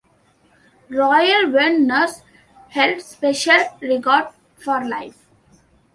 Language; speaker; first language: English; non-native, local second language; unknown